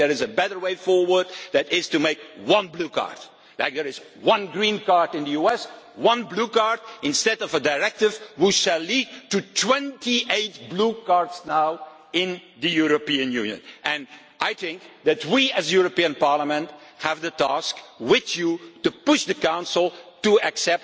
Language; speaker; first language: English; non-native, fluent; Dutch